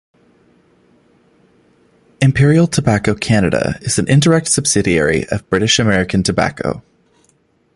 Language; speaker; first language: English; native; English